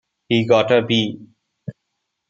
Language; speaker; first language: English; non-native, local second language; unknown